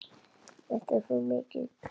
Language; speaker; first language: Icelandic; native; Icelandic